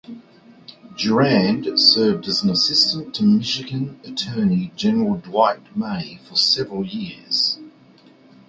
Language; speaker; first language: English; native; English